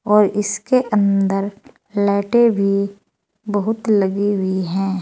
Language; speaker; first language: Hindi; native; Hindi